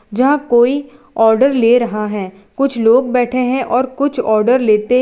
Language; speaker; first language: Hindi; non-native, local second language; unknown